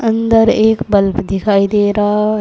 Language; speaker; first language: Hindi; native; Hindi